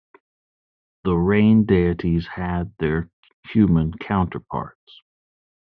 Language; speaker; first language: English; native; English